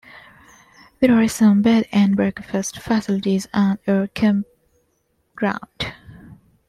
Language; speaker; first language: English; non-native, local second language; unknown